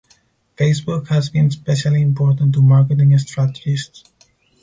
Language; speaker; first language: English; non-native, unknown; Spanish